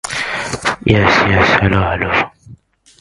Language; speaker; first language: English; native; English